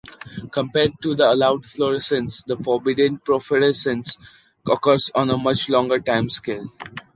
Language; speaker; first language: English; non-native, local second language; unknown